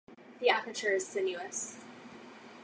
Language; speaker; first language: English; native; English